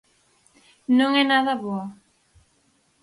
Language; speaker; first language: Galician; native; Galician